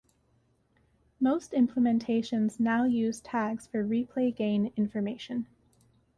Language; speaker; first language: English; native; English